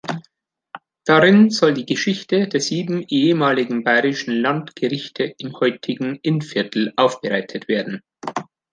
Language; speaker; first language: German; native; German